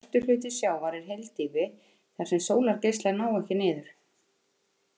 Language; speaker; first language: Icelandic; native; Icelandic